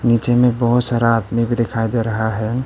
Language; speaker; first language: Hindi; early bilingual, other home language; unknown